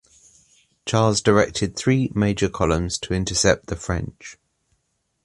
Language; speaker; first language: English; native; English